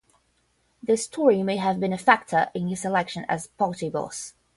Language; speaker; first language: English; non-native, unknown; Portuguese